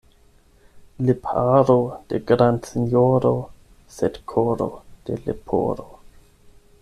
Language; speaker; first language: Esperanto; non-native, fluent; German